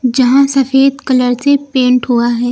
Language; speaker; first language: Hindi; native; Hindi